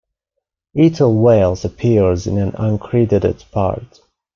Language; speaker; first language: English; non-native, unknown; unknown